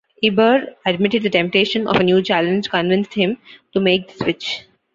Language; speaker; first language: English; non-native, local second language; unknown